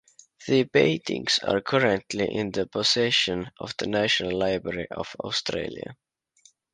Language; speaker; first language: English; non-native, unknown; Estonian